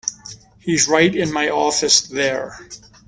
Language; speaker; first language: English; native; English